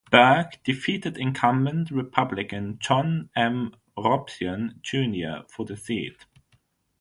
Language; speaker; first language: English; non-native, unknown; German